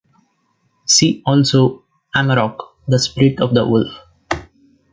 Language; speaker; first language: English; non-native, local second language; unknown